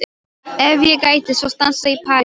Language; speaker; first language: Icelandic; non-native, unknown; Polish